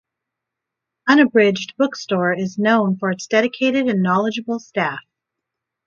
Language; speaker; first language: English; native; English